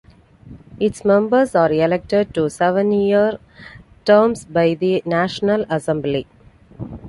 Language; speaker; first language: English; non-native, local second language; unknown